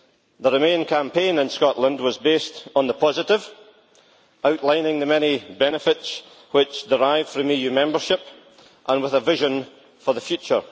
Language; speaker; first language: English; native; English